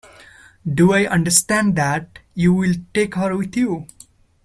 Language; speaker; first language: English; non-native, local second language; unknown